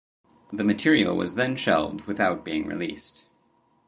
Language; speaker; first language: English; native; English